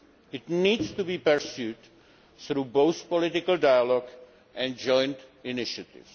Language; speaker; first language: English; non-native, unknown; Czech